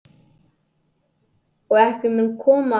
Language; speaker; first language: Icelandic; non-native, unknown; English